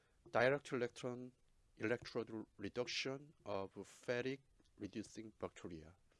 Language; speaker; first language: English; non-native, fluent; Korean